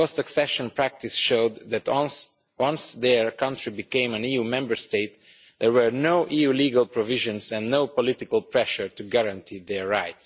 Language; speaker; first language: English; non-native, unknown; Romanian